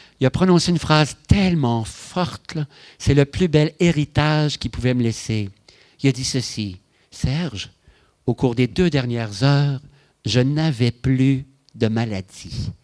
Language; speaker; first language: French; native; French